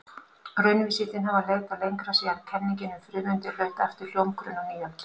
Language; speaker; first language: Icelandic; native; Icelandic